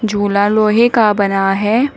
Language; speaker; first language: Hindi; native; Hindi